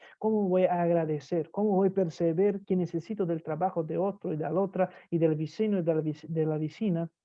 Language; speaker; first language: Spanish; non-native, fluent; Portuguese